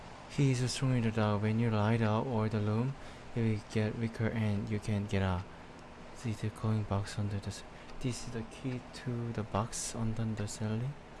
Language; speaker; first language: English; non-native, learner; Korean